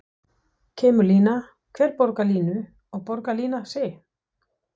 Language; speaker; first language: Icelandic; non-native, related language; Danish